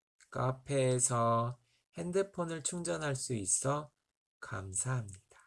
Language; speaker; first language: Korean; native; Korean